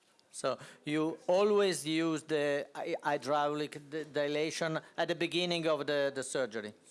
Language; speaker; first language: English; non-native, fluent; Italian